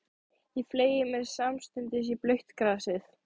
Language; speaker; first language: Icelandic; native; Icelandic